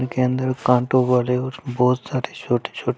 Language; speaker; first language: Hindi; non-native, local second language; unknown